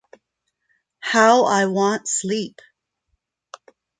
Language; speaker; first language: English; non-native, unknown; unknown